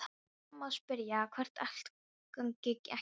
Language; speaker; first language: Icelandic; non-native, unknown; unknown